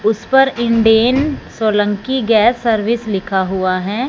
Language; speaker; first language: Hindi; non-native, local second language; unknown